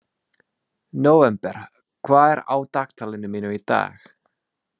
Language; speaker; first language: Icelandic; non-native, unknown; English